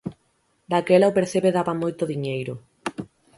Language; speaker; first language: Galician; native; Galician